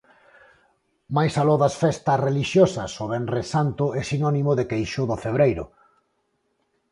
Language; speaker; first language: Galician; non-native, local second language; Spanish